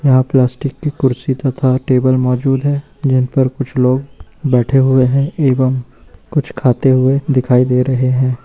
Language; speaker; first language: Hindi; native; Hindi